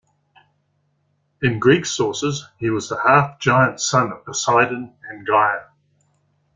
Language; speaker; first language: English; native; English